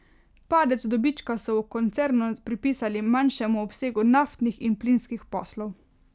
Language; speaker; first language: Slovenian; native; Slovenian